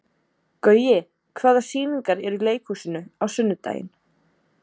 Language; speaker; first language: Icelandic; native; Icelandic